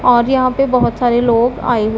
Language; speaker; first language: Hindi; non-native, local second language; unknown